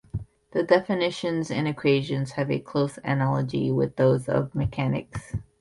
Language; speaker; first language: English; native; English